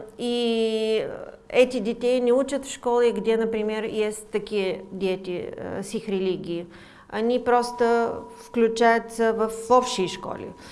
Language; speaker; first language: Russian; non-native, fluent; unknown